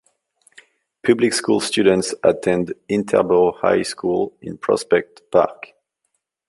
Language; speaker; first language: English; non-native, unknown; French